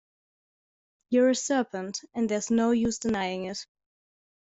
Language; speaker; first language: English; non-native, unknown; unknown